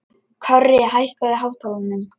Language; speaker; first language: Icelandic; non-native, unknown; Lithuanian